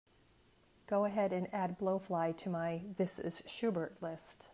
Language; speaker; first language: English; native; English